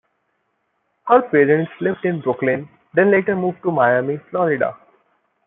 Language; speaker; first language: English; non-native, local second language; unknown